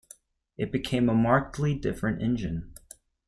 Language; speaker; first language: English; native; English